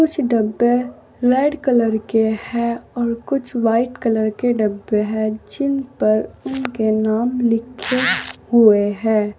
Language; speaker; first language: Hindi; native; Hindi